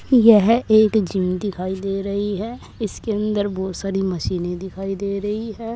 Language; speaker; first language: Hindi; native; Hindi